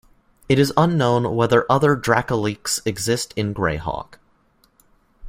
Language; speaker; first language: English; native; English